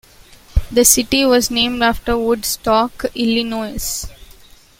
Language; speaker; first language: English; non-native, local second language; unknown